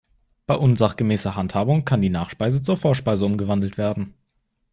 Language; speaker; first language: German; native; German